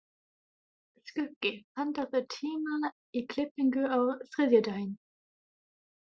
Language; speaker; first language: Icelandic; non-native, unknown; German